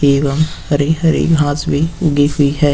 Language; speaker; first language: Hindi; native; Hindi